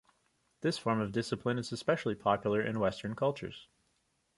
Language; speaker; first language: English; native; English